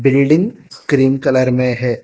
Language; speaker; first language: Hindi; non-native, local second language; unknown